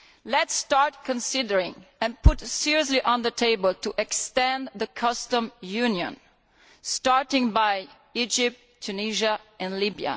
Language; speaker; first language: English; non-native, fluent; Italian